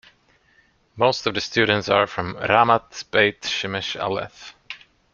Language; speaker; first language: English; non-native, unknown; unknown